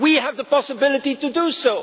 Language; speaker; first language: English; non-native, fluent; Dutch